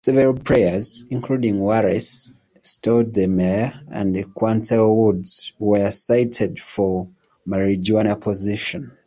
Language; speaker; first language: English; non-native, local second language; Ganda